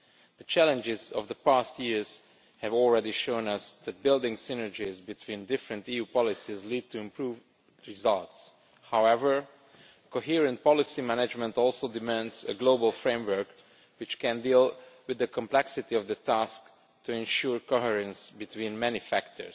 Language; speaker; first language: English; non-native, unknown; Romanian